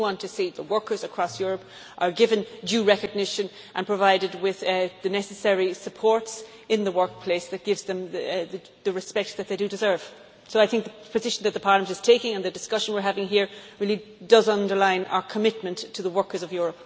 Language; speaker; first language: English; native; English